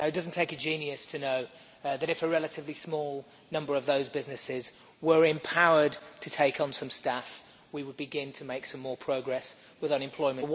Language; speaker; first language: English; native; English